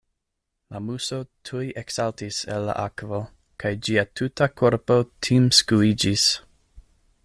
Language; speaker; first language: Esperanto; non-native, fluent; English